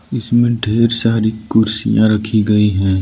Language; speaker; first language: Hindi; non-native, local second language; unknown